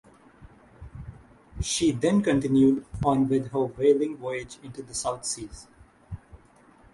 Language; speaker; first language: English; non-native, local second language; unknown